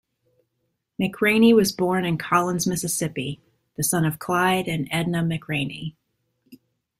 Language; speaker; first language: English; native; English